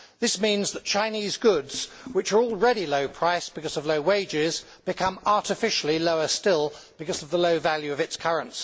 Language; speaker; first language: English; native; English